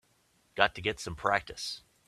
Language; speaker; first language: English; native; English